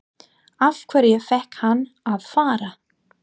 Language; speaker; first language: Icelandic; non-native, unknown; English